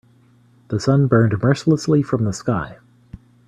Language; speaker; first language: English; native; English